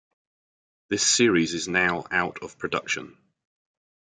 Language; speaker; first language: English; native; English